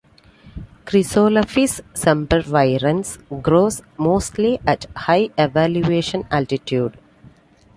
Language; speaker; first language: English; non-native, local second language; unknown